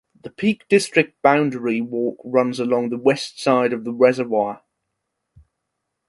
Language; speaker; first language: English; non-native, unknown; German